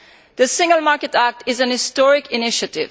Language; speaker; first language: English; non-native, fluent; Italian